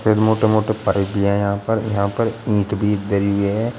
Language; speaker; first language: Hindi; native; Hindi